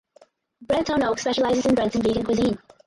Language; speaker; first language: English; native; English